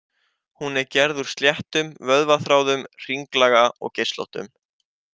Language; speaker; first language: Icelandic; native; Icelandic